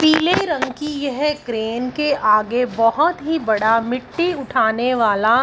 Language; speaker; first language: Hindi; non-native, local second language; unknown